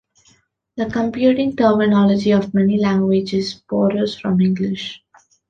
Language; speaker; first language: English; non-native, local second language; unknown